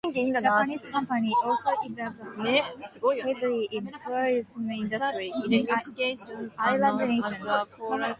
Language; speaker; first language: English; non-native, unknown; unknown